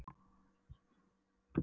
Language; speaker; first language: Icelandic; non-native, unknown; Polish